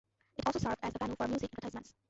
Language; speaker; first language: English; non-native, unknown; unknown